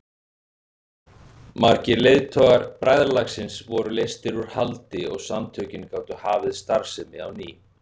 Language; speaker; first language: Icelandic; native; Icelandic